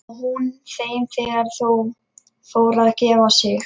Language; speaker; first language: Icelandic; non-native, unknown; Lithuanian